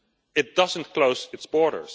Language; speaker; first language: English; non-native, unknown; Dutch